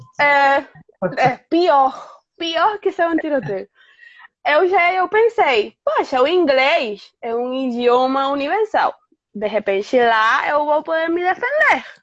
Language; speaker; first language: Portuguese; non-native, fluent; Spanish